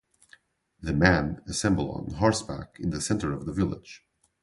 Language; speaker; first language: English; non-native, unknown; Portuguese